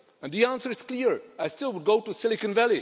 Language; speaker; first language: English; non-native, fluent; Czech